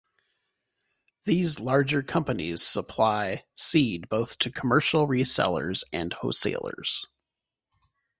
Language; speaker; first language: English; native; English